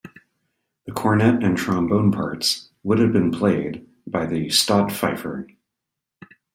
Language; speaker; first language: English; native; English